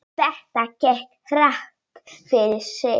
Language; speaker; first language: Icelandic; non-native, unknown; Polish